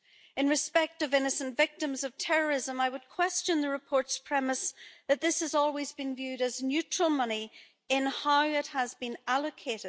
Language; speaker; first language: English; native; English